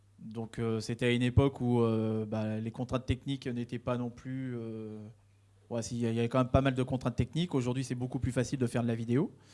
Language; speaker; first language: French; native; French